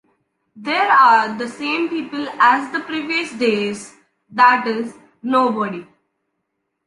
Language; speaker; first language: English; non-native, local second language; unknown